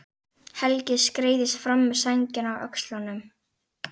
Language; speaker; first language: Icelandic; native; Icelandic